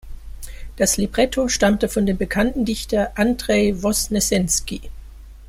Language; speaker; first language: German; native; German